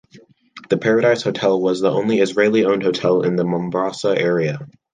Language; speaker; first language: English; native; English